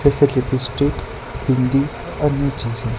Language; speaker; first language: Hindi; non-native, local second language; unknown